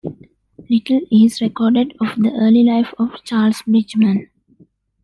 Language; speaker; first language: English; non-native, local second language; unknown